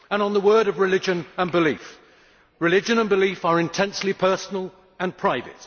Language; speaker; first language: English; native; English